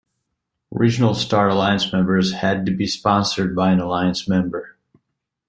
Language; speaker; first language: English; native; English